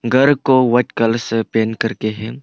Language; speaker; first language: Hindi; non-native, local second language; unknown